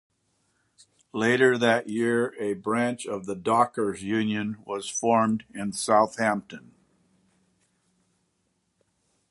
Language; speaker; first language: English; native; English